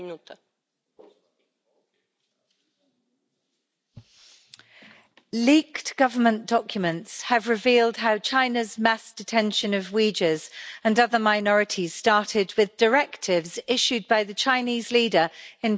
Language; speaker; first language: English; native; English